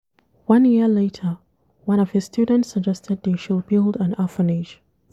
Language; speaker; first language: English; non-native, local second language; Hausa